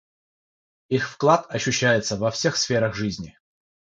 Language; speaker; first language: Russian; non-native, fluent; Georgian